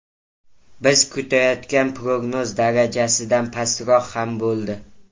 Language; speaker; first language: Uzbek; native; Uzbek